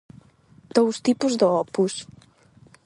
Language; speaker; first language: Galician; non-native, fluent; Spanish